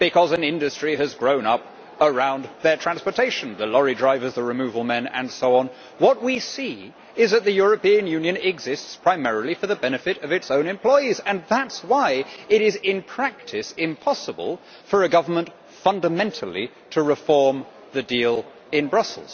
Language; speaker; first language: English; native; English